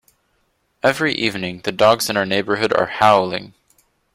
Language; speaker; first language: English; native; English